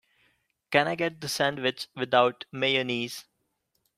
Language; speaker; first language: English; non-native, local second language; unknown